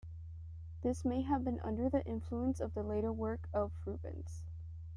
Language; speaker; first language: English; native; English